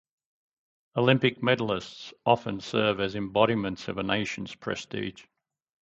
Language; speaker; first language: English; native; English